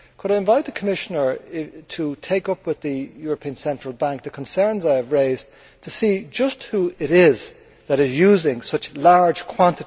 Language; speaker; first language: English; native; English